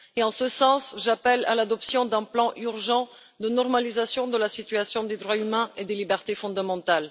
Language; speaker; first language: French; non-native, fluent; Bulgarian